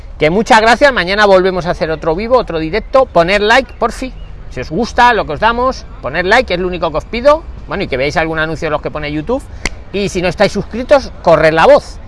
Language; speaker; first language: Spanish; native; Spanish